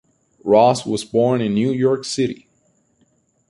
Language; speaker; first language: English; native; English